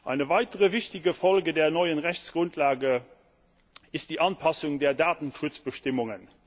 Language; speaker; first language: German; non-native, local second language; Luxembourgish